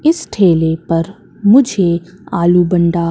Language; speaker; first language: Hindi; native; Hindi